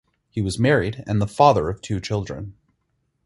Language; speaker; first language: English; native; English